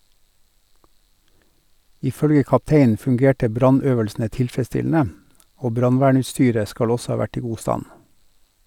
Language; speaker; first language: Norwegian; native; Norwegian